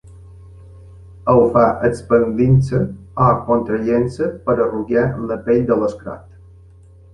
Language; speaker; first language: Catalan; native; Catalan